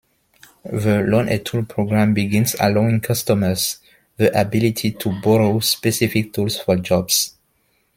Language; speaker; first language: English; non-native, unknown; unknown